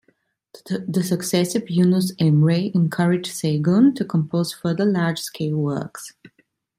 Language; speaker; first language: English; non-native, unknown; Italian